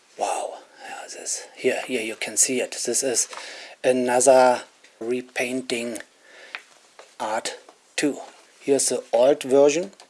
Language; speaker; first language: English; non-native, fluent; German